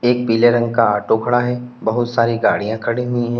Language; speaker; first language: Hindi; native; Hindi